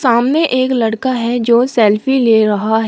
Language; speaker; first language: Hindi; native; Hindi